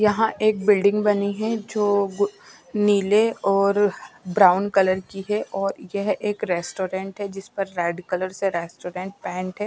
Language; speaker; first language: Hindi; non-native, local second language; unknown